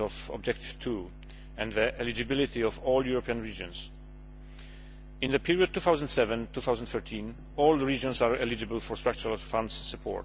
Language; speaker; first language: English; non-native, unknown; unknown